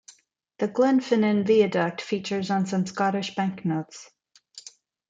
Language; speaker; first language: English; non-native, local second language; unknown